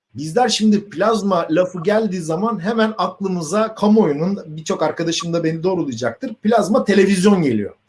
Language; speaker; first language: Turkish; native; Turkish